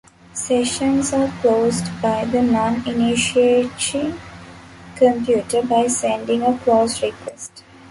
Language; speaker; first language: English; non-native, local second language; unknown